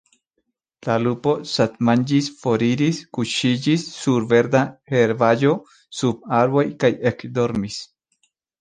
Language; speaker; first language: Esperanto; non-native, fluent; Spanish